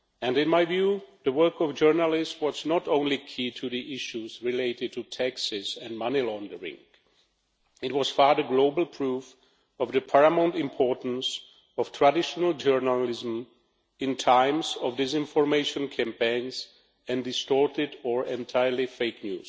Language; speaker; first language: English; non-native, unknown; Czech